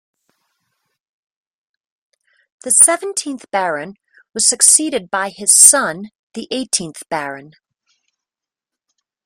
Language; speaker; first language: English; native; English